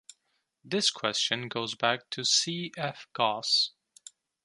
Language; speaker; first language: English; non-native, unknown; Turkish